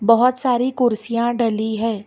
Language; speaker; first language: Hindi; non-native, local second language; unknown